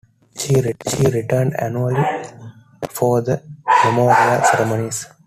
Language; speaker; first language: English; non-native, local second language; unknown